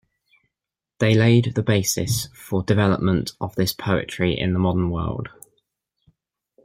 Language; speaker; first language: English; native; English